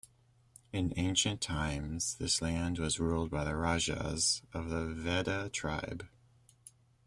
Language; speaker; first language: English; native; English